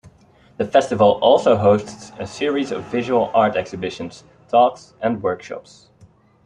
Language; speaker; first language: English; non-native, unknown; Dutch